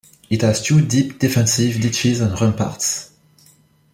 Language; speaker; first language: English; non-native, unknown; French